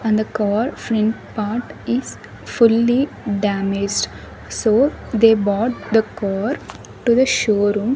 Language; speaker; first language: English; non-native, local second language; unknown